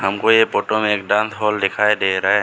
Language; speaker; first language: Hindi; early bilingual, other home language; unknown